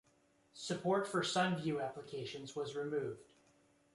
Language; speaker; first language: English; native; English